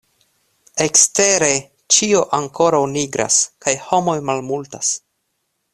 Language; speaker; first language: Esperanto; non-native, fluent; Russian